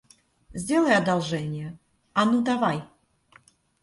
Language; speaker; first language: Russian; native; Russian